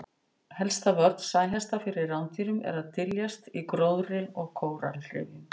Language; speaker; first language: Icelandic; native; Icelandic